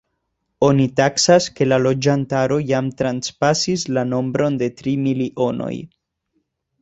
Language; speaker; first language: Esperanto; non-native, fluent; Spanish